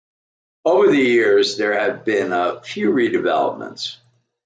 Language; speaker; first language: English; native; English